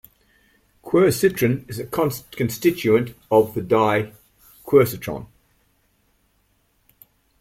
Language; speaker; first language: English; native; English